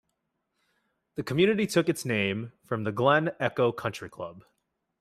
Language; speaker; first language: English; native; English